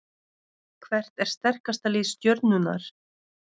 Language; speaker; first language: Icelandic; non-native, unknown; Russian